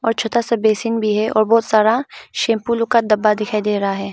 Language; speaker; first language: Hindi; non-native, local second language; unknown